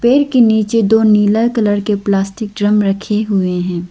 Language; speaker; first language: Hindi; non-native, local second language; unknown